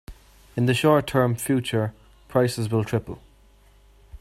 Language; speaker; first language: English; native; English